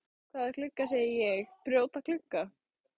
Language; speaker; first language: Icelandic; native; Icelandic